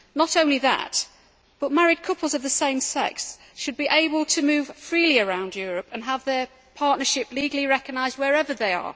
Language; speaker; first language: English; native; English